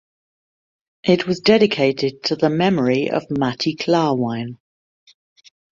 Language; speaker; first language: English; native; English